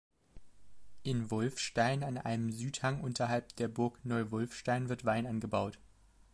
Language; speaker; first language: German; native; German